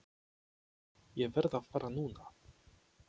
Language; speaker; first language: Icelandic; non-native, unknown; Polish